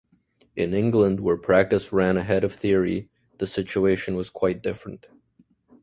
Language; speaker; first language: English; native; English